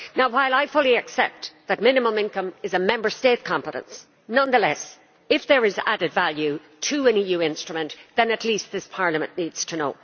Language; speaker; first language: English; native; English